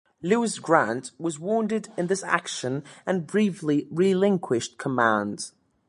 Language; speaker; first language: English; native; English